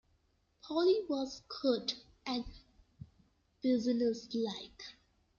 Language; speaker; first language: English; non-native, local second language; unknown